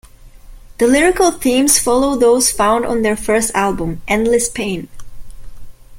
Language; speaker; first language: English; non-native, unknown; German